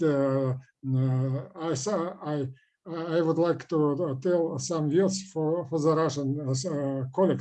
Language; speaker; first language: English; non-native, learner; Russian